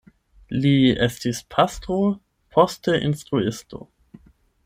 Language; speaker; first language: Esperanto; non-native, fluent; German